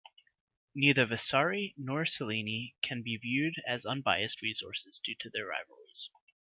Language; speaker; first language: English; native; English